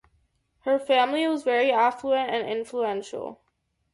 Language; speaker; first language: English; native; English